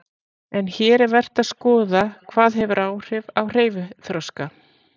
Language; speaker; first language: Icelandic; native; Icelandic